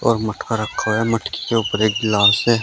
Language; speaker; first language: Hindi; native; Hindi